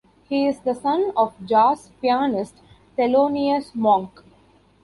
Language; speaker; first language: English; non-native, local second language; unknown